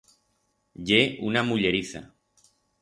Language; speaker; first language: Aragonese; non-native, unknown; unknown